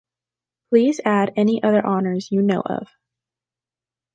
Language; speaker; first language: English; native; English